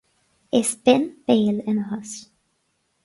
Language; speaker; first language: Irish; non-native, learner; English